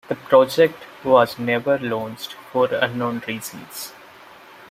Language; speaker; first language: English; non-native, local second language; Malayalam